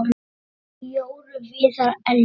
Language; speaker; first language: Icelandic; native; Icelandic